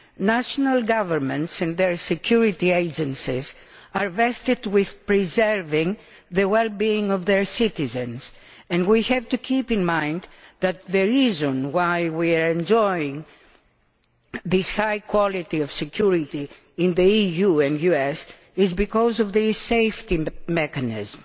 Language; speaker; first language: English; non-native, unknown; Greek